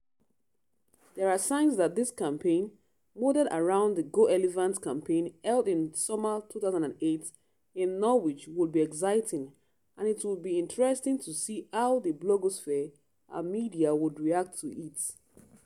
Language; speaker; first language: English; non-native, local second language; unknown